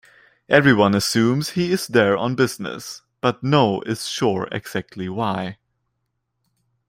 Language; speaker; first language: English; non-native, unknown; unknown